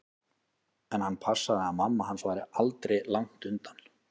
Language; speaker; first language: Icelandic; native; Icelandic